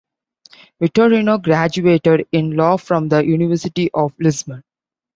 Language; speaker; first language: English; non-native, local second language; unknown